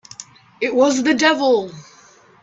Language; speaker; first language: English; native; English